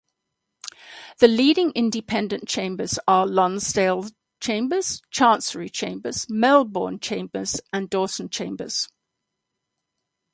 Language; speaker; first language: English; native; English